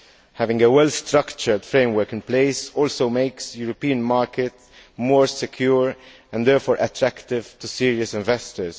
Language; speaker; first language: English; non-native, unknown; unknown